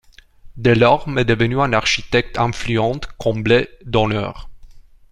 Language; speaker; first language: French; non-native, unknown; Romanian